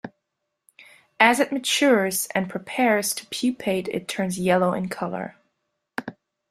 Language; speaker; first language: English; non-native, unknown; German